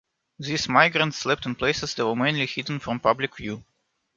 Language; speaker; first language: English; non-native, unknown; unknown